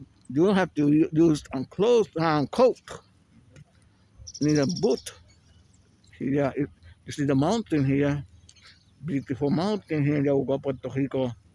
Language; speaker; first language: English; non-native, fluent; Spanish